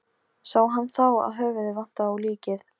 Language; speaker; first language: Icelandic; non-native, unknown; Polish